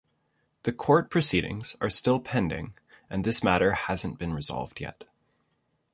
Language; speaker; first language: English; native; English